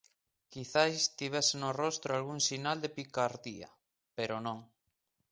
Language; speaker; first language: Galician; native; Galician